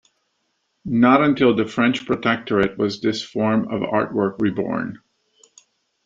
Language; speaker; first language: English; native; English